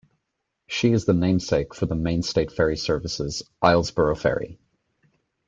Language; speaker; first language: English; native; English